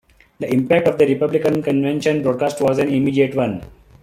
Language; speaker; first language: English; non-native, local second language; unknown